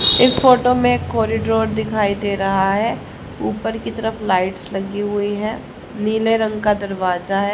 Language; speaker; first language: Hindi; native; Hindi